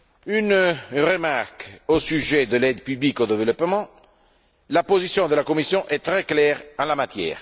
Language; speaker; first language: French; non-native, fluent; Italian